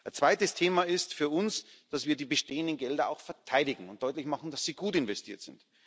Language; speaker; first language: German; native; German